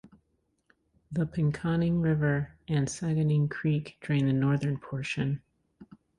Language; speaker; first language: English; native; English